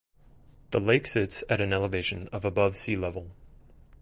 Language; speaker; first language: English; native; English